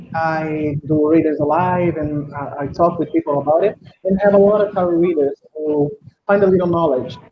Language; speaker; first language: English; non-native, fluent; Portuguese